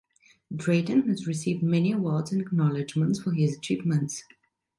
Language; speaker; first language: English; non-native, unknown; Italian